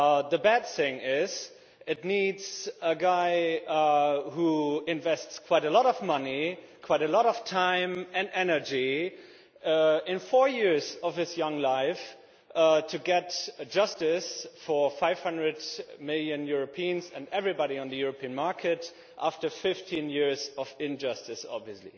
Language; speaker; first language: English; non-native, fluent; German